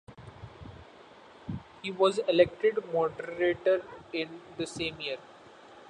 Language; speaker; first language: English; non-native, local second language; Marathi